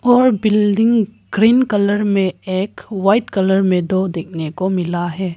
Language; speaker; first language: Hindi; non-native, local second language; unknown